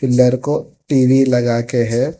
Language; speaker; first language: Hindi; non-native, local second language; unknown